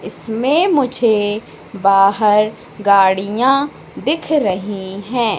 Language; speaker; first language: Hindi; native; Hindi